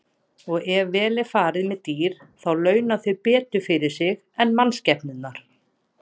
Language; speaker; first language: Icelandic; native; Icelandic